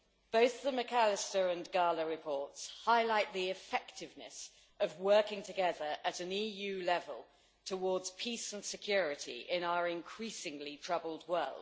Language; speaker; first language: English; native; English